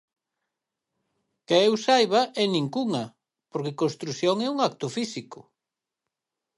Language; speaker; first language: Galician; native; Galician